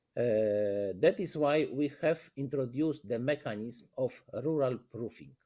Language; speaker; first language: English; non-native, fluent; Polish